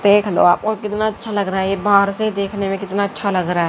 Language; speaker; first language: Hindi; native; Hindi